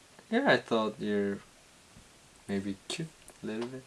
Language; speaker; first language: English; non-native, fluent; Korean